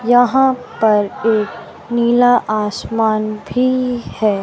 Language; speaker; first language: Hindi; native; Hindi